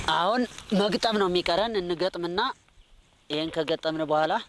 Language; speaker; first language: Amharic; native; Amharic